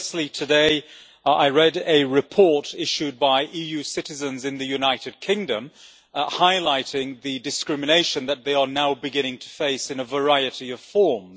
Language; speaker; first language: English; native; English